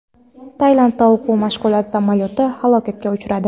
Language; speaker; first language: Uzbek; non-native, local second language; Kara-Kalpak